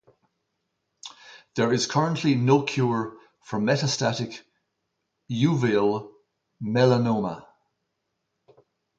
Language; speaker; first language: English; native; English